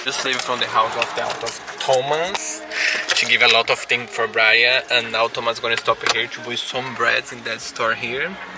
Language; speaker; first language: English; non-native, learner; Portuguese